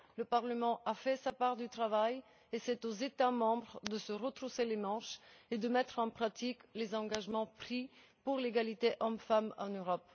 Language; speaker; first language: French; non-native, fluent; Bulgarian